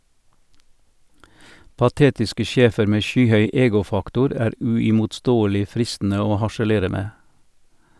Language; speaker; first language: Norwegian; native; Norwegian